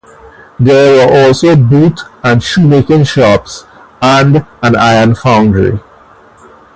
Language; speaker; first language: English; native; English